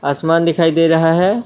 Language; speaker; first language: Hindi; non-native, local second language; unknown